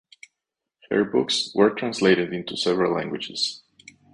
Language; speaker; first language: English; non-native, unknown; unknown